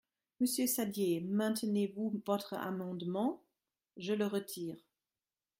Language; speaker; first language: French; non-native, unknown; German